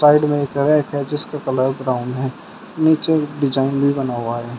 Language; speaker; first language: Hindi; native; Hindi